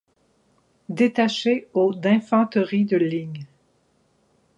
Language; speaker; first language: French; native; French